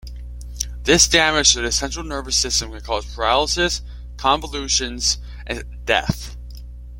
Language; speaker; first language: English; native; English